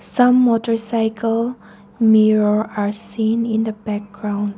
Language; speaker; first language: English; non-native, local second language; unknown